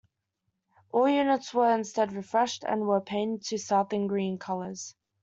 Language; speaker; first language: English; native; English